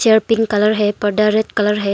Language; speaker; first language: Hindi; non-native, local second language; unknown